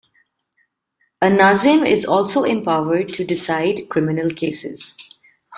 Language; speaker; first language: English; non-native, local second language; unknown